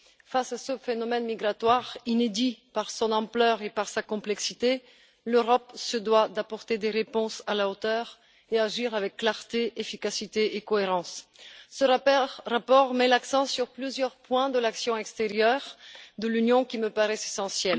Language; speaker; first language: French; non-native, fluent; Bulgarian